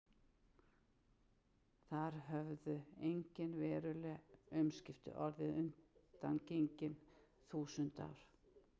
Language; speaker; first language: Icelandic; native; Icelandic